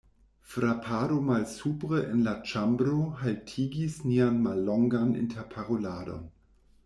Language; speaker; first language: Esperanto; non-native, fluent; German